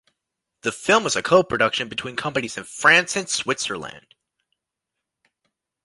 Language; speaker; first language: English; native; English